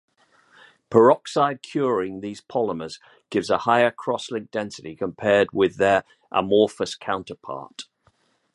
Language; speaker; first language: English; native; English